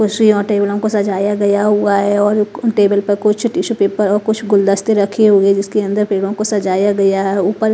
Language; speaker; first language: Hindi; non-native, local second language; Punjabi